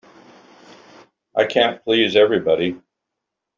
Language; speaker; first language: English; native; English